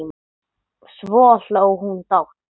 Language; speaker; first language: Icelandic; non-native, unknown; English